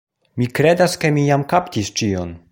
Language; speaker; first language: Esperanto; non-native, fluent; Polish